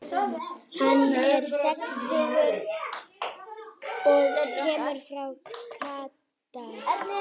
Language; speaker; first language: Icelandic; native; Icelandic